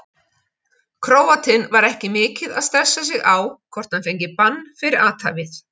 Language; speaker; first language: Icelandic; native; Icelandic